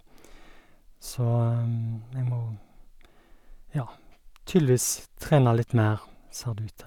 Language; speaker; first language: Norwegian; native; Norwegian